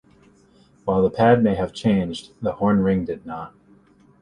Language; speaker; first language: English; native; English